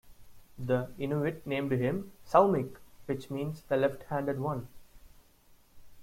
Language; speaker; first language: English; non-native, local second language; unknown